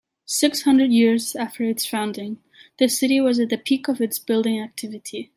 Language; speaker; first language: English; non-native, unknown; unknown